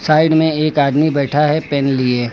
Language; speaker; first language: Hindi; native; Hindi